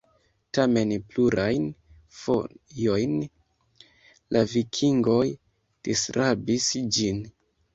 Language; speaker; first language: Esperanto; non-native, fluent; Kinyarwanda